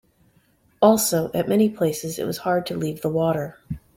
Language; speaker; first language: English; native; English